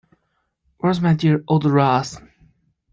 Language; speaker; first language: English; non-native, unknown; Chinese